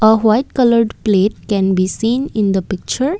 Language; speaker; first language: English; non-native, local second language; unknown